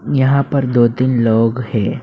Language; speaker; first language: Hindi; non-native, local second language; Bangla